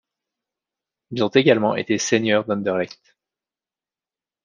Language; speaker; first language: French; native; French